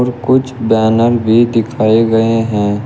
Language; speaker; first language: Hindi; native; Hindi